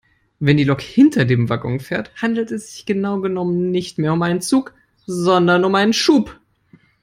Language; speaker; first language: English; non-native, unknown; German